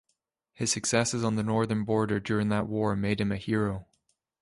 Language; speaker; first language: English; native; English